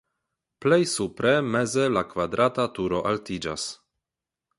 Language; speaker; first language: Esperanto; non-native, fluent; Polish